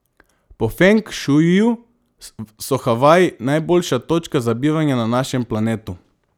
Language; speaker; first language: Slovenian; non-native, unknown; Macedonian